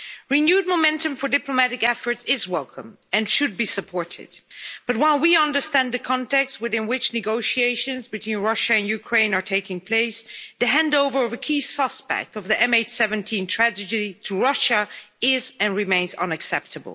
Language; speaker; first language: English; non-native, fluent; Dutch